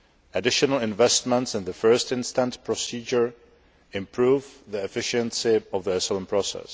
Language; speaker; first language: English; non-native, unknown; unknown